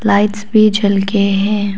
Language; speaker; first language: Hindi; non-native, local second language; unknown